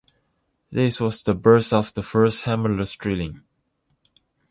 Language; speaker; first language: English; non-native, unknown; Chinese